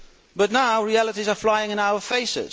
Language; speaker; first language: English; non-native, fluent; Dutch